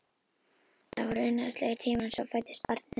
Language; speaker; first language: Icelandic; native; Icelandic